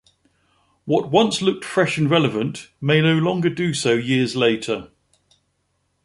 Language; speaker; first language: English; native; English